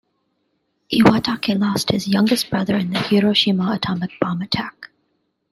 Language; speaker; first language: English; native; English